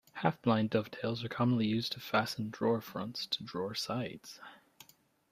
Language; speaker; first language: English; native; English